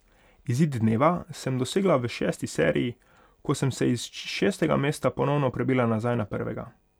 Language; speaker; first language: Slovenian; non-native, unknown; Hungarian